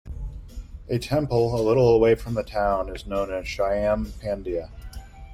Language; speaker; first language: English; native; English